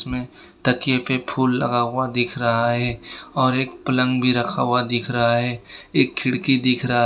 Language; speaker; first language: Hindi; non-native, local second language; Gujarati